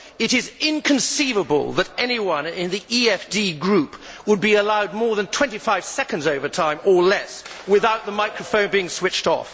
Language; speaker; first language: English; native; English